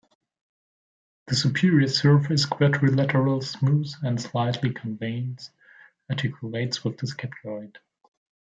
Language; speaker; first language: English; non-native, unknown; German